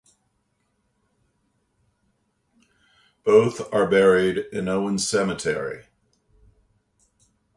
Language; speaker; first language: English; native; English